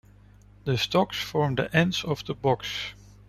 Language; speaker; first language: English; non-native, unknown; Dutch